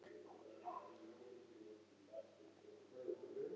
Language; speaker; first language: Icelandic; non-native, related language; Swedish